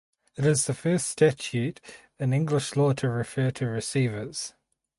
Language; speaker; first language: English; native; English